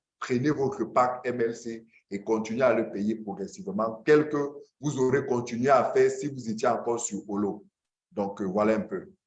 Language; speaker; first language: French; non-native, local second language; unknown